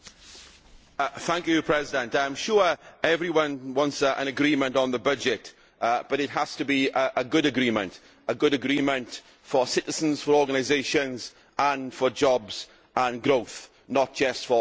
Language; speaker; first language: English; native; English